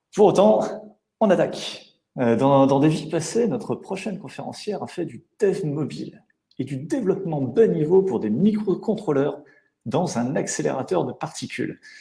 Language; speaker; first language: French; native; French